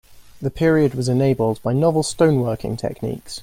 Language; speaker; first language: English; native; English